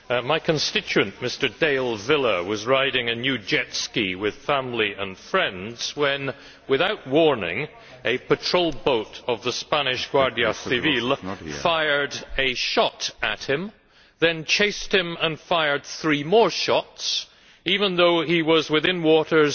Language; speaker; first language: English; native; English